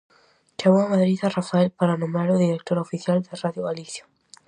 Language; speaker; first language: Galician; native; Galician